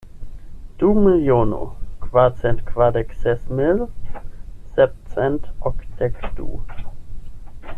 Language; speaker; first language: Esperanto; non-native, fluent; German